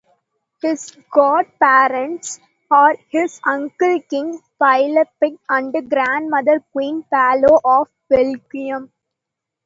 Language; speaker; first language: English; non-native, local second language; Tamil